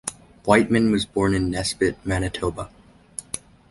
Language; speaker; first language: English; native; English